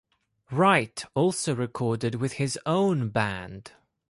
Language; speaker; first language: English; non-native, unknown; Greek